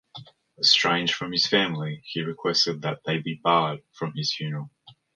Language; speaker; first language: English; native; English